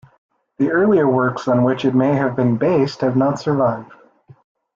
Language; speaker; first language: English; native; English